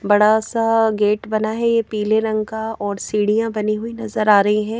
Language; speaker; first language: Hindi; native; Hindi